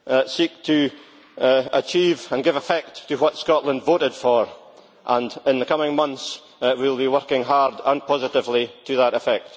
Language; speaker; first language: English; native; English